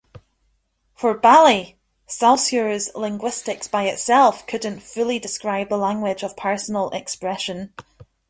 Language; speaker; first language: English; native; English